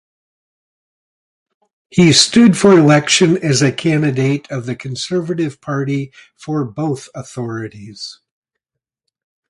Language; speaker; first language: English; native; English